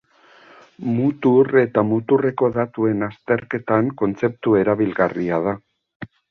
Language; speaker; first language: Basque; native; Basque